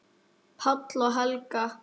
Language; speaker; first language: Icelandic; native; Icelandic